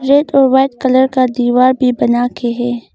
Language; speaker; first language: Hindi; non-native, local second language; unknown